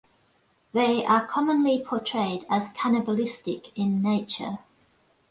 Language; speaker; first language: English; native; English